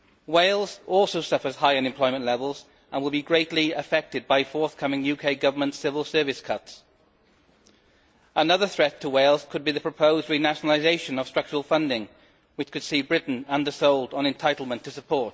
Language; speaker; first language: English; native; English